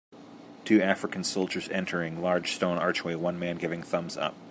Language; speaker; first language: English; native; English